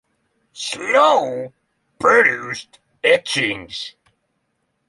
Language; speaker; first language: English; non-native, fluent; Norwegian